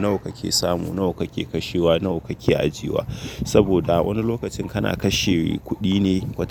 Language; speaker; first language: Hausa; native; Hausa